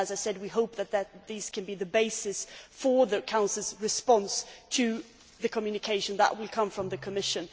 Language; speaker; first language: English; native; English